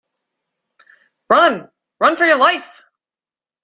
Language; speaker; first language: English; native; English